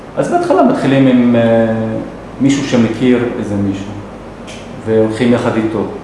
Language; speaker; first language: Hebrew; non-native, local second language; Arabic